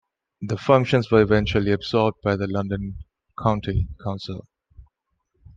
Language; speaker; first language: English; non-native, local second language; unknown